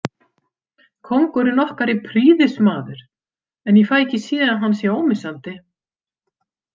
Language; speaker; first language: Icelandic; native; Icelandic